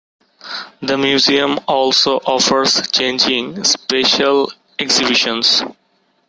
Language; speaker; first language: English; non-native, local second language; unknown